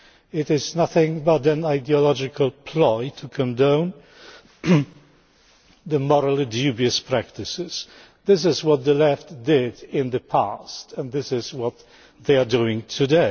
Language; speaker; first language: English; non-native, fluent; Polish